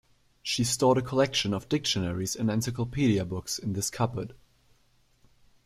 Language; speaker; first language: English; non-native, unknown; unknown